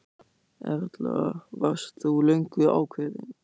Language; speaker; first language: Icelandic; non-native, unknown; German